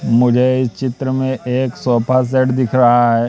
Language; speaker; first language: Hindi; native; Hindi